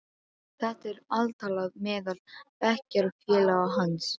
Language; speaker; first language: Icelandic; non-native, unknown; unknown